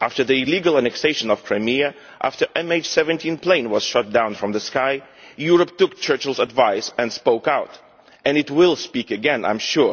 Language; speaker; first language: English; non-native, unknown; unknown